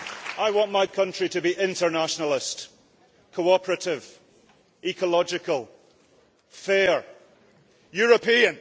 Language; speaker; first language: English; early bilingual, heritage; English